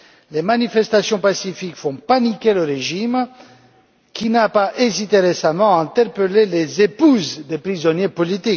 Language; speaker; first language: French; non-native, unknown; Romanian